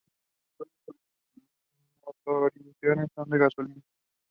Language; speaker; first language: English; non-native, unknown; Spanish